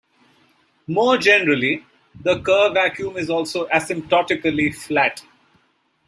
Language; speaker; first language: English; non-native, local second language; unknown